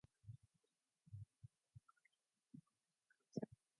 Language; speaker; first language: English; non-native, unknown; Mongolian